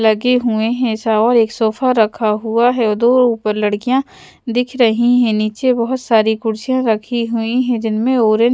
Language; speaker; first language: Hindi; non-native, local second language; Punjabi